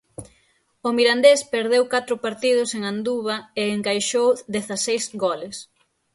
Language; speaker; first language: Galician; native; Galician